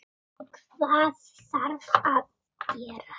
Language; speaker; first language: Icelandic; native; Icelandic